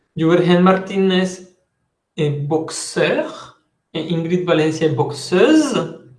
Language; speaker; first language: French; non-native, fluent; Spanish